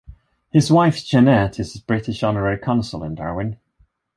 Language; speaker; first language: English; non-native, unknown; Swedish